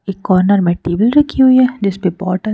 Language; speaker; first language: Hindi; native; Hindi